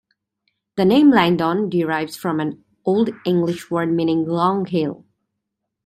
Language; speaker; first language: English; native; English